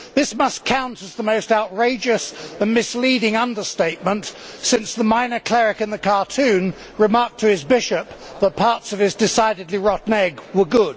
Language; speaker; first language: English; native; English